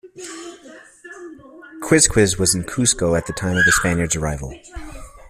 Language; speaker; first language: English; native; English